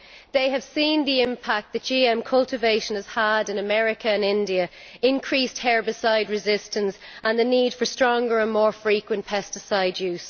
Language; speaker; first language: English; native; English